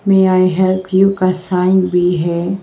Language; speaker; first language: Hindi; non-native, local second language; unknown